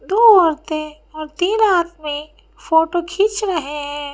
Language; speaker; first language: Hindi; native; Hindi